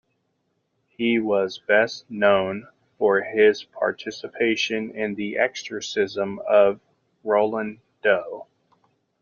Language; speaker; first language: English; native; English